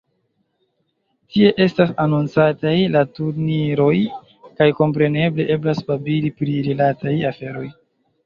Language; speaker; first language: Esperanto; non-native, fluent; Chinese